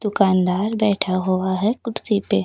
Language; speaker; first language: Hindi; native; Hindi